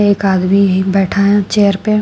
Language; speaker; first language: Hindi; native; Hindi